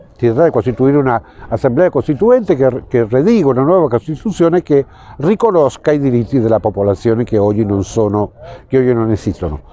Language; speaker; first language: Italian; non-native, fluent; Spanish